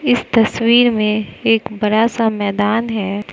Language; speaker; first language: Hindi; non-native, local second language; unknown